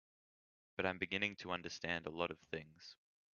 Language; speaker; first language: English; native; English